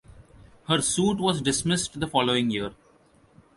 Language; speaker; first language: English; non-native, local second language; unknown